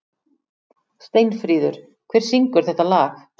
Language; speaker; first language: Icelandic; native; Icelandic